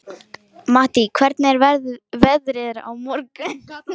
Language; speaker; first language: Icelandic; non-native, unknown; Lithuanian